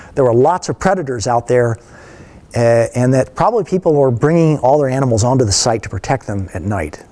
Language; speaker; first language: English; native; English